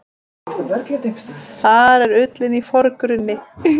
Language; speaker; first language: Icelandic; native; Icelandic